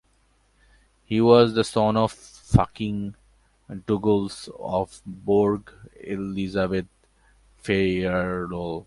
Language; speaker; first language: English; non-native, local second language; Bangla